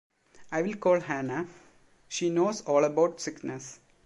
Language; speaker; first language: English; non-native, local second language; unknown